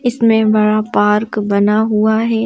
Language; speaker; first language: Hindi; native; Hindi